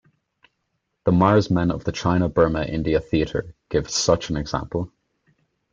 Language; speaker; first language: English; native; English